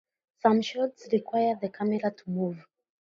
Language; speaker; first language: English; non-native, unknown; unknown